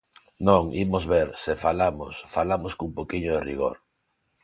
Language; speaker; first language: Galician; non-native, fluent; Spanish